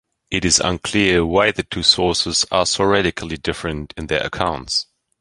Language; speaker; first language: English; non-native, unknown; German